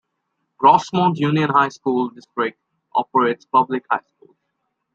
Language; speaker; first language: English; native; English